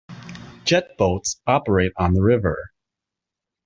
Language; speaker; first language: English; native; English